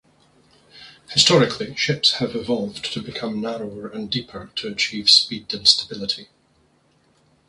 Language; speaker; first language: English; native; English